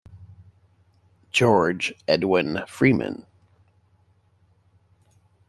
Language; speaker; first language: English; native; English